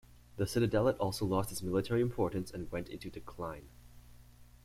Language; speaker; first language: English; native; English